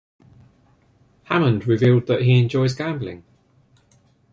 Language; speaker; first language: English; native; English